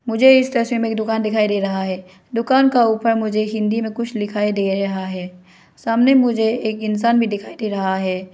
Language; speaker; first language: Hindi; non-native, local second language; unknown